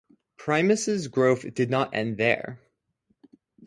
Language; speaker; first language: English; native; English